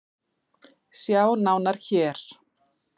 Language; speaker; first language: Icelandic; native; Icelandic